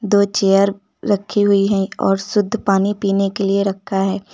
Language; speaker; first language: Hindi; native; Hindi